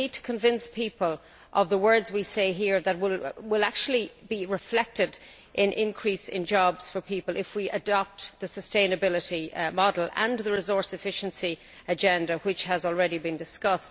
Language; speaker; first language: English; native; English